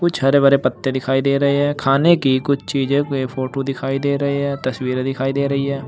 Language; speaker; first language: Hindi; native; Hindi